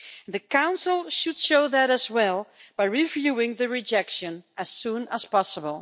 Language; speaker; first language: English; non-native, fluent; Dutch